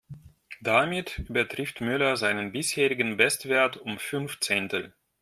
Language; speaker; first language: German; non-native, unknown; Russian